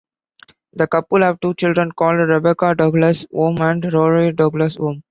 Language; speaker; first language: English; non-native, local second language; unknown